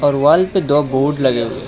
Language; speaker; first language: Hindi; non-native, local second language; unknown